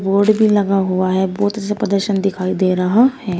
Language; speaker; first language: Hindi; native; Hindi